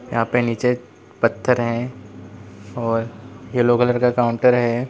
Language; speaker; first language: Hindi; native; Hindi